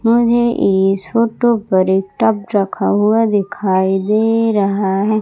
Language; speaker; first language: Hindi; native; Hindi